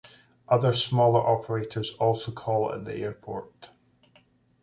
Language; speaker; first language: English; native; English